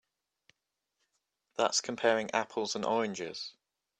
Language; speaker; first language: English; native; English